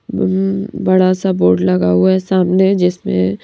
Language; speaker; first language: Hindi; native; Hindi